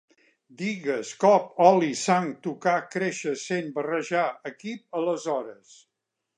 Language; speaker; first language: Catalan; native; Catalan